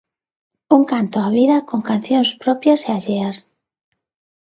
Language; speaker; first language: Galician; non-native, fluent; Spanish